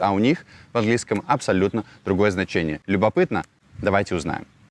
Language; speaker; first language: Russian; native; Russian